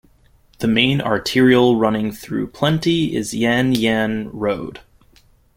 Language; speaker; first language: English; native; English